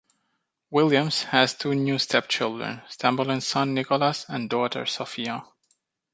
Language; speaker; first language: English; native; English